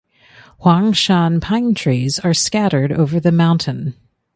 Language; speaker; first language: English; native; English